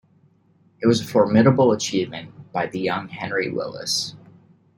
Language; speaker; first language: English; native; English